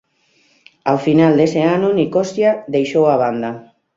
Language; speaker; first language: Galician; native; Galician